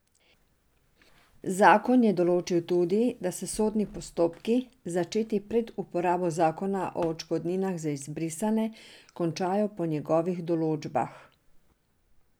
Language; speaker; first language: Slovenian; non-native, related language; Serbian